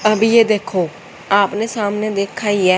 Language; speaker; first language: Hindi; native; Hindi